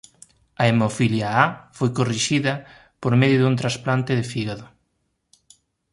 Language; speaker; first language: Galician; native; Galician